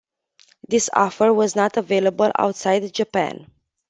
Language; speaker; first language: English; non-native, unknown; Romanian